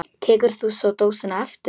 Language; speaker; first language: Icelandic; non-native, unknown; Polish